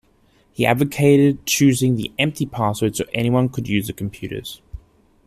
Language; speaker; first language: English; native; English